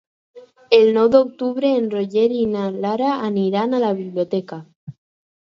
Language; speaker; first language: Catalan; non-native, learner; Spanish